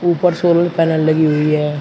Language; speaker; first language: Hindi; native; Hindi